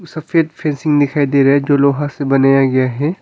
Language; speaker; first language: Hindi; non-native, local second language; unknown